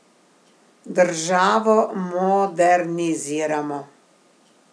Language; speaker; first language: Slovenian; native; Slovenian